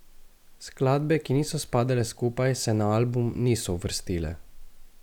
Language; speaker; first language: Slovenian; native; Slovenian